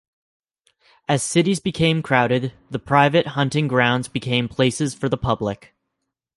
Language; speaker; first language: English; native; English